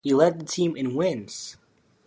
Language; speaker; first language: English; native; English